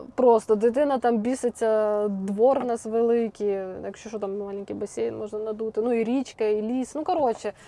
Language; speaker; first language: Ukrainian; non-native, related language; Russian